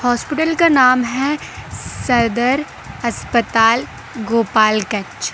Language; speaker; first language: Hindi; non-native, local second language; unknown